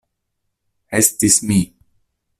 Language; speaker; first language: Esperanto; non-native, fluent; Italian